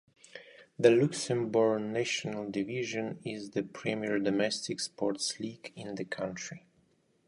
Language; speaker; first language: English; non-native, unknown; Russian